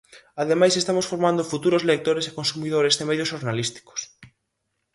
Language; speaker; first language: Galician; native; Galician